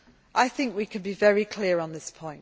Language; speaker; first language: English; native; English